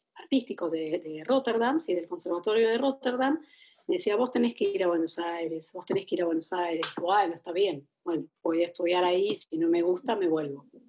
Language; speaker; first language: Spanish; non-native, fluent; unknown